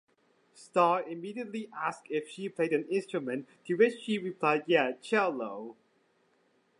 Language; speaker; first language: English; native; English